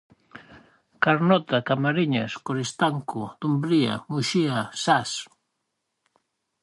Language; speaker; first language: Galician; native; Galician